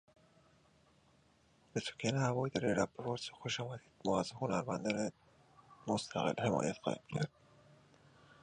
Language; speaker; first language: English; native; English